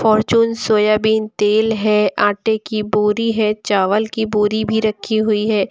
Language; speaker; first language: Hindi; native; Hindi